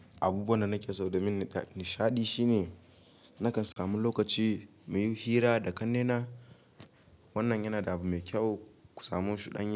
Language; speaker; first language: Hausa; native; Hausa